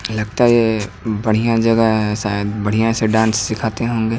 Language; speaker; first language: Hindi; native; Hindi